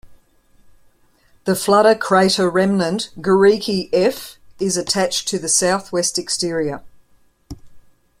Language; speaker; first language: English; native; English